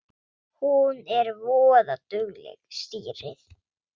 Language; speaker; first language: Icelandic; non-native, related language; Swedish